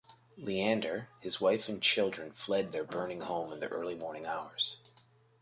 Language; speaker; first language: English; native; English